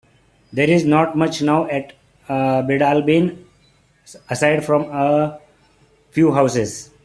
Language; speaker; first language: English; non-native, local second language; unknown